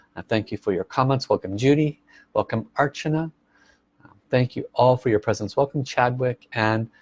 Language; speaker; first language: English; native; English